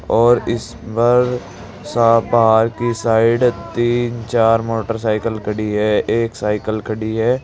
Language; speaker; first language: Hindi; native; Hindi